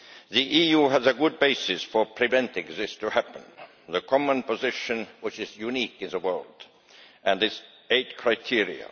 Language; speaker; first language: English; non-native, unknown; Estonian